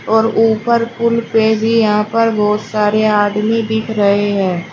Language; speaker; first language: Hindi; native; Hindi